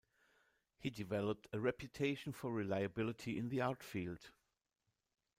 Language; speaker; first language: English; non-native, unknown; German